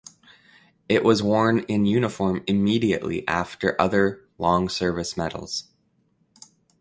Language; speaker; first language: English; native; English